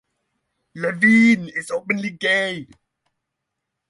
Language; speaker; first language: English; non-native, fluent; Norwegian